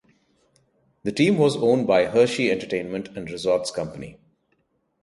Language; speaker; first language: English; non-native, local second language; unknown